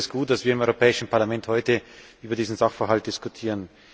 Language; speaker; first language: German; native; German